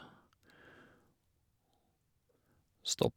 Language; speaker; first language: Norwegian; native; Norwegian